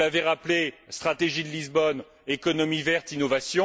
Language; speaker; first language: French; native; French